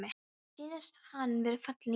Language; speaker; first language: Icelandic; non-native, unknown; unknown